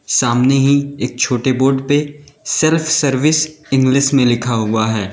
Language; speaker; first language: Hindi; native; Hindi